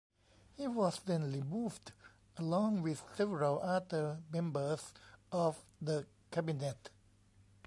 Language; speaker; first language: English; non-native, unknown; Thai